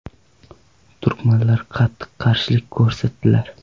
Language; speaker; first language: Uzbek; non-native, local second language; Kara-Kalpak